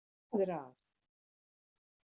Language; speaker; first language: Icelandic; native; Icelandic